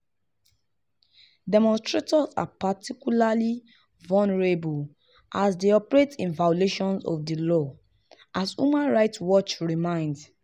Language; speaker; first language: English; non-native, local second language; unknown